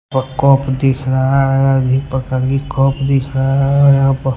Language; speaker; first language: Hindi; non-native, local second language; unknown